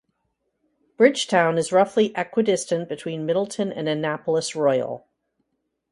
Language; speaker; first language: English; native; English